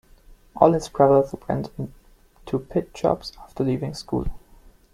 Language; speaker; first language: English; non-native, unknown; German